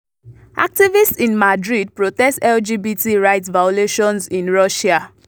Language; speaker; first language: English; non-native, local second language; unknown